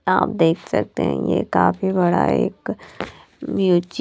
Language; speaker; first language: Hindi; non-native, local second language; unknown